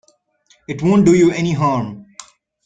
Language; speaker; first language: English; non-native, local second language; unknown